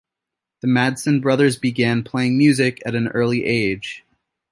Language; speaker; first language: English; native; English